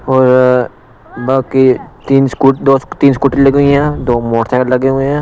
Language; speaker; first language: Hindi; non-native, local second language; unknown